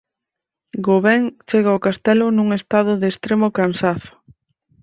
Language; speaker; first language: Galician; native; Galician